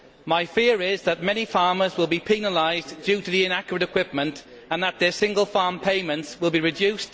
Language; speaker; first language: English; native; English